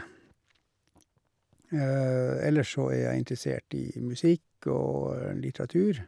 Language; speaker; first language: Norwegian; native; Norwegian